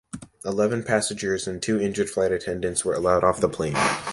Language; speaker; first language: English; native; English